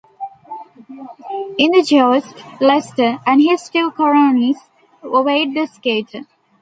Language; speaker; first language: English; non-native, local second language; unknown